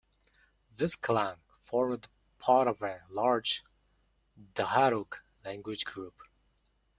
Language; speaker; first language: English; non-native, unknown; Mongolian